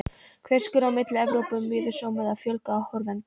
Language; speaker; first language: Icelandic; non-native, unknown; Polish